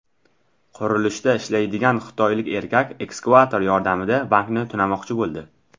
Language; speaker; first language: Uzbek; non-native, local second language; Tajik